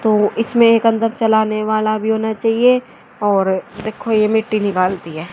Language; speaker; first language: Hindi; native; Hindi